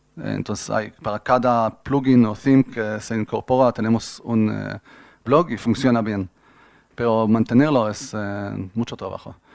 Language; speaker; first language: Spanish; non-native, fluent; Hebrew